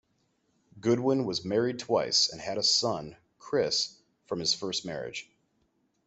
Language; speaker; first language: English; native; English